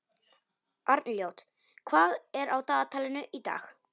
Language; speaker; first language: Icelandic; non-native, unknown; Polish